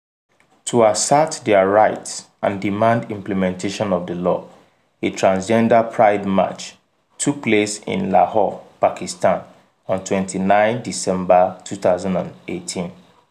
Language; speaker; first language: English; non-native, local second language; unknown